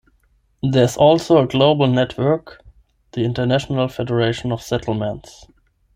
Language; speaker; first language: English; non-native, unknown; German